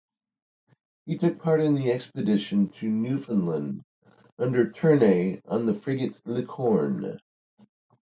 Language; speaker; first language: English; native; English